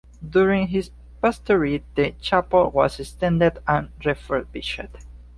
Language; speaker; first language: English; non-native, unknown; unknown